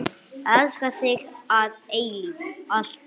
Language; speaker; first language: Icelandic; non-native, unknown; English